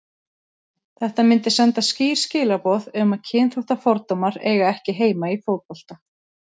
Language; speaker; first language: Icelandic; native; Icelandic